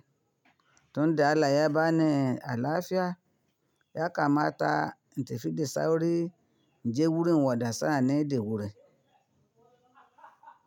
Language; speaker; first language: Hausa; non-native, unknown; Yoruba